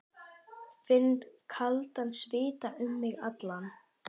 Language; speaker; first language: Icelandic; native; Icelandic